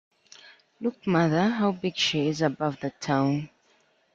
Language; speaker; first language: English; native; English